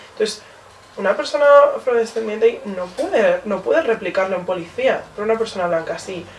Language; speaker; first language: Spanish; early bilingual, other home language; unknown